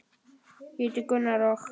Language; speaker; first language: Icelandic; native; Icelandic